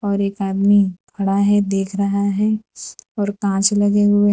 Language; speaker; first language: Hindi; non-native, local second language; Gujarati